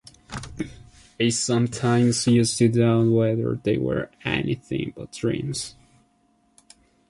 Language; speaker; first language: English; non-native, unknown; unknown